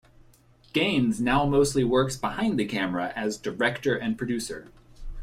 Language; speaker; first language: English; native; English